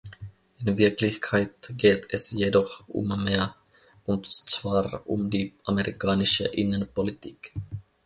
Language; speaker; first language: German; non-native, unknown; Finnish